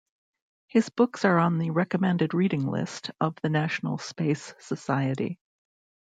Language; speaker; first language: English; native; English